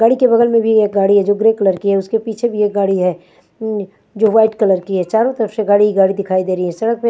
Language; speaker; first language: Hindi; non-native, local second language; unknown